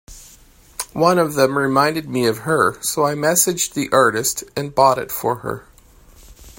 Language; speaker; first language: English; native; English